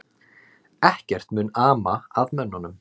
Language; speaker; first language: Icelandic; native; Icelandic